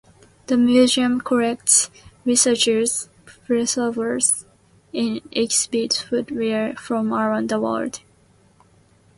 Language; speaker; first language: English; non-native, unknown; Japanese